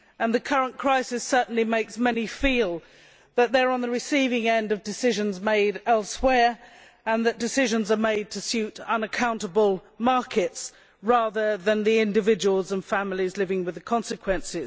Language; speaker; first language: English; native; English